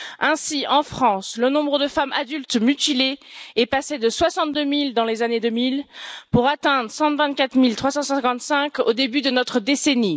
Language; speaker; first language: French; native; French